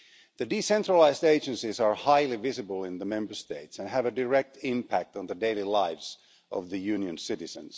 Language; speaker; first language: English; non-native, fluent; Finnish